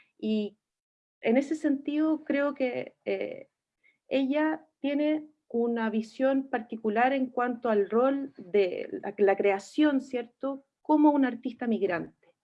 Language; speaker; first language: Spanish; native; Spanish